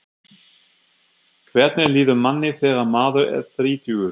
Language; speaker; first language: Icelandic; non-native, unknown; German